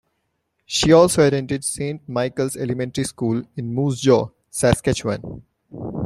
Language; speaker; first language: English; non-native, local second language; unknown